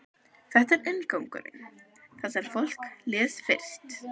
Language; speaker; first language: Icelandic; native; Icelandic